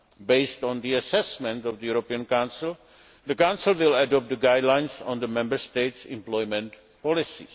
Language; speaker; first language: English; non-native, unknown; Czech